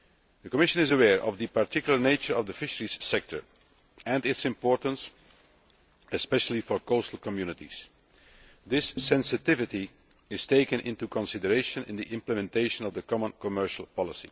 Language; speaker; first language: English; non-native, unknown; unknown